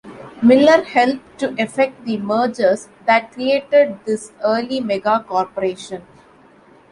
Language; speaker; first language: English; non-native, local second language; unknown